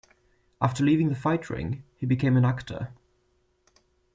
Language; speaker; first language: English; non-native, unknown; French